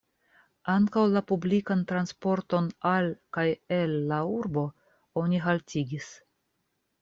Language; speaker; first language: Esperanto; non-native, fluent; Russian